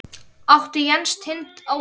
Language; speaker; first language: Icelandic; native; Icelandic